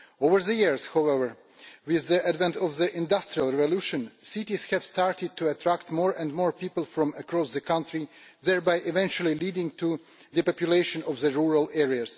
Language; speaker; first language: English; non-native, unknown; Russian